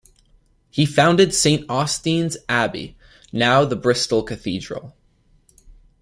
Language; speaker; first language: English; native; English